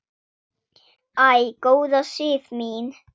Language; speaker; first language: Icelandic; non-native, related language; Swedish